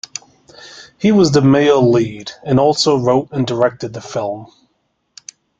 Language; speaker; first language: English; native; English